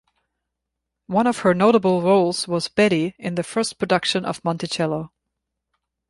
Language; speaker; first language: English; non-native, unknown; German